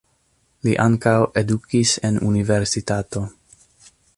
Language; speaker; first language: Esperanto; non-native, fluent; English